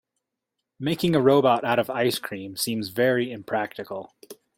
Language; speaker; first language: English; native; English